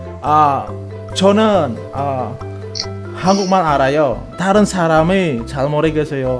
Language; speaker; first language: Korean; non-native, learner; Indonesian